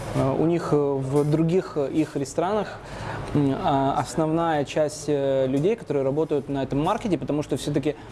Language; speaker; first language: Russian; native; Russian